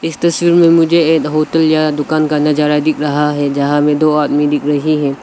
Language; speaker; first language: Hindi; non-native, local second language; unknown